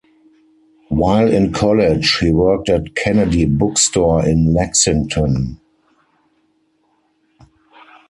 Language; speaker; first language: English; non-native, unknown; German